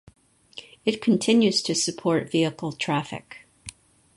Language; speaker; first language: English; native; English